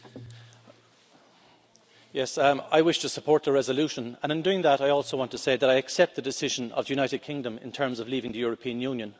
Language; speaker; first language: English; native; English